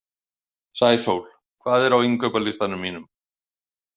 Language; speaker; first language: Icelandic; native; Icelandic